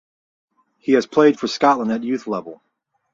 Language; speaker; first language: English; native; English